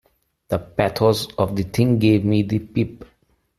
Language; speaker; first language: English; non-native, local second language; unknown